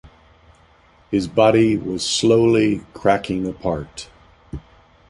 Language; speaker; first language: English; native; English